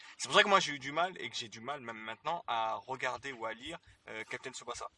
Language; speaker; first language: French; early bilingual, other home language; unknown